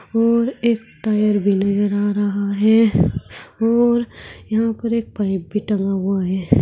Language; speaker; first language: Hindi; native; Hindi